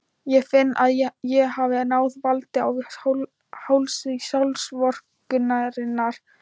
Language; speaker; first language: Icelandic; non-native, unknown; Thai